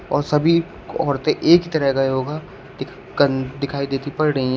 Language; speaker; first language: Hindi; native; Hindi